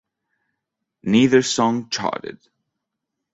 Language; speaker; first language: English; non-native, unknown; French